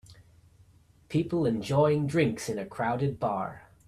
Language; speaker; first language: English; native; English